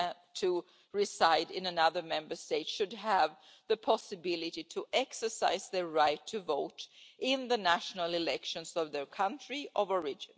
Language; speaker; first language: English; non-native, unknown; Swedish